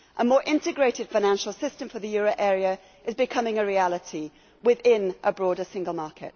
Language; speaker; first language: English; native; English